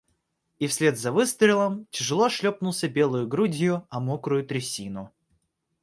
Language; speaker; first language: Russian; native; Russian